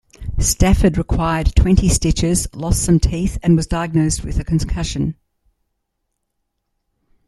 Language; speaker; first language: English; native; English